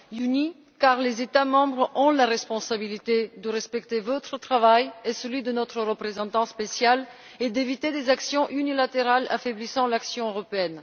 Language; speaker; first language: French; non-native, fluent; Bulgarian